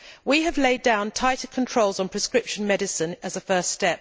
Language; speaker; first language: English; native; English